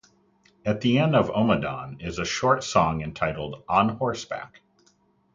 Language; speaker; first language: English; native; English